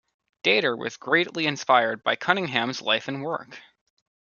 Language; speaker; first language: English; native; English